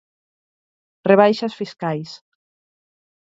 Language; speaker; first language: Galician; native; Galician